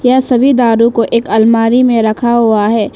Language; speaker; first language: Hindi; non-native, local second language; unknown